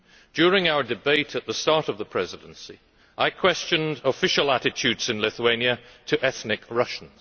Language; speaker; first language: English; native; English